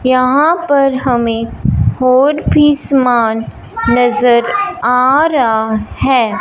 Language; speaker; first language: Hindi; non-native, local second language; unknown